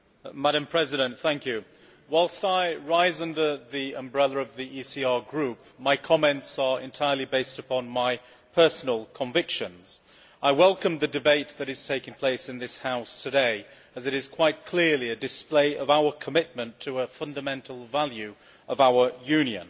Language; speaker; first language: English; native; English